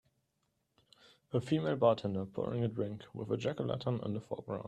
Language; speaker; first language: English; non-native, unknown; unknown